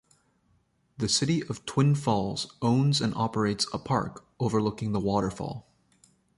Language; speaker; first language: English; native; English